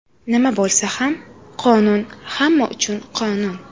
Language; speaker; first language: Uzbek; native; Uzbek